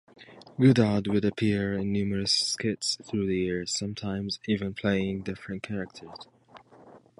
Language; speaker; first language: English; native; English